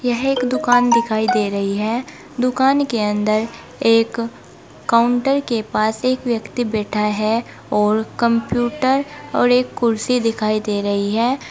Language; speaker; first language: Hindi; native; Hindi